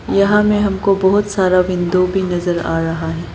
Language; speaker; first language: Hindi; non-native, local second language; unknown